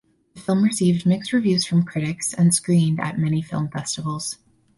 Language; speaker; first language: English; native; English